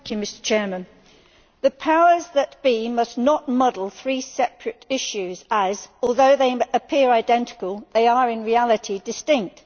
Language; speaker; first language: English; native; English